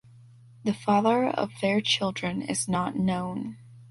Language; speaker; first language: English; native; English